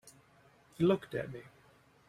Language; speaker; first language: English; native; English